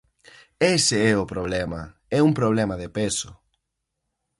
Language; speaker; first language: Galician; native; Galician